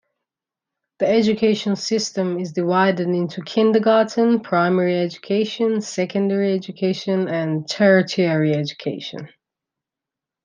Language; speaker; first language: English; non-native, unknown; Persian